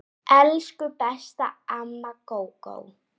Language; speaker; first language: Icelandic; native; Icelandic